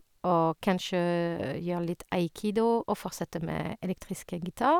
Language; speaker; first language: Norwegian; non-native, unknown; French